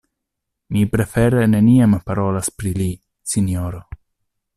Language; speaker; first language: Esperanto; non-native, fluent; Italian